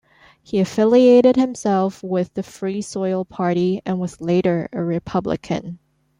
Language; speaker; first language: English; non-native, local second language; Cantonese